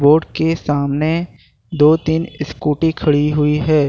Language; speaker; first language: Hindi; non-native, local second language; Gujarati